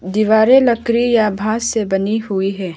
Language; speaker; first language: Hindi; non-native, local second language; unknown